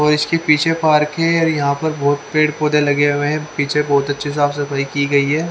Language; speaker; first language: Hindi; native; Hindi